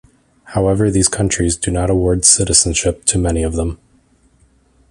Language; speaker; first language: English; native; English